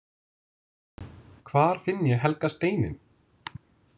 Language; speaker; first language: Icelandic; non-native, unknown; English